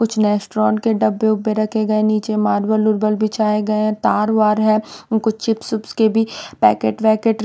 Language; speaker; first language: Hindi; non-native, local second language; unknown